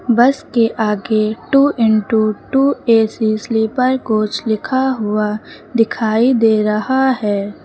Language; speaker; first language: Hindi; native; Hindi